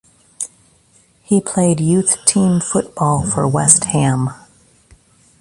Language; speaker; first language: English; native; English